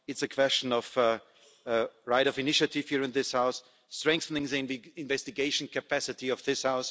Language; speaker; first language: English; non-native, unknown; German